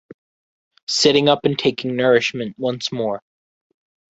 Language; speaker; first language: English; native; English